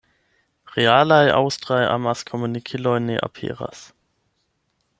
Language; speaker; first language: Esperanto; non-native, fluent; German